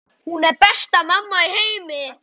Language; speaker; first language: Icelandic; native; Icelandic